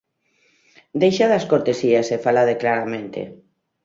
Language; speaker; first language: Galician; native; Galician